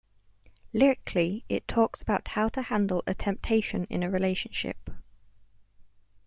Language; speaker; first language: English; native; English